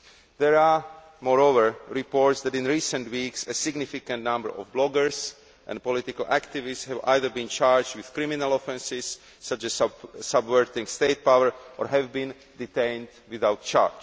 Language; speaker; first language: English; non-native, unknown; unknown